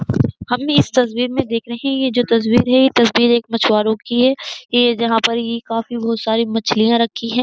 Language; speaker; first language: Hindi; native; Hindi